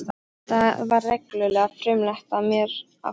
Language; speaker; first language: Icelandic; non-native, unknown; Polish